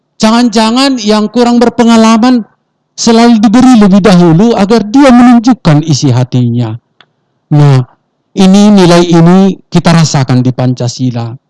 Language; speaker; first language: Indonesian; non-native, local second language; Batak Toba